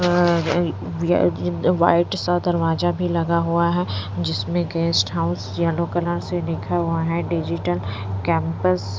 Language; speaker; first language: Hindi; non-native, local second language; Punjabi